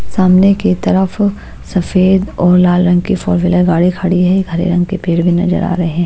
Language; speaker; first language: Hindi; native; Hindi